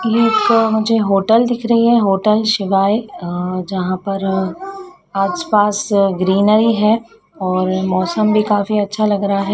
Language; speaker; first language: Hindi; native; Hindi